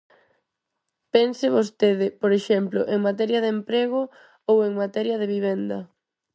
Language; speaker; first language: Galician; non-native, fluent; Spanish